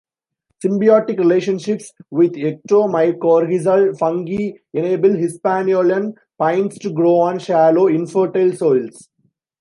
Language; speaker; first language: English; non-native, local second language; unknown